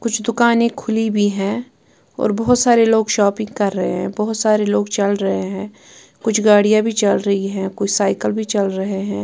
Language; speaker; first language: Hindi; non-native, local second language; Punjabi